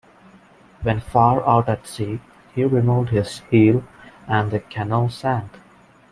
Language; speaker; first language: English; non-native, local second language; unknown